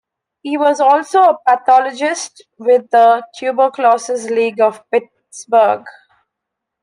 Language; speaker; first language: English; non-native, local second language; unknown